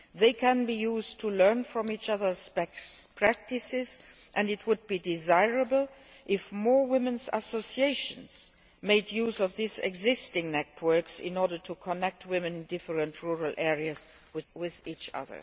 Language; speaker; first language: English; non-native, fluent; Luxembourgish